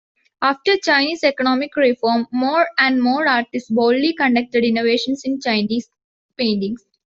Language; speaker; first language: English; non-native, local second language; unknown